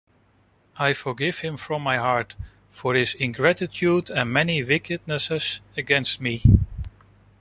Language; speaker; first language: English; non-native, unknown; Dutch